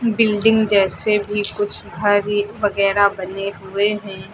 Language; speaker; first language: Hindi; native; Hindi